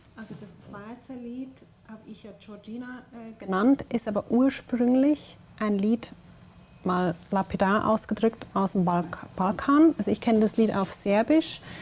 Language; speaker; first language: German; native; German